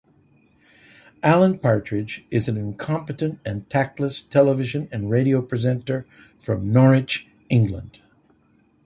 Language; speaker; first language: English; native; English